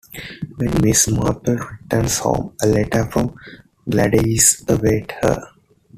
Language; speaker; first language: English; non-native, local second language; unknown